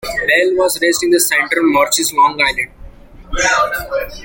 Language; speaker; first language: English; non-native, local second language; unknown